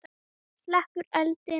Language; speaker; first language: Icelandic; native; Icelandic